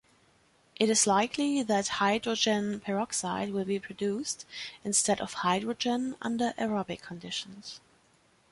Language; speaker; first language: English; non-native, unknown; German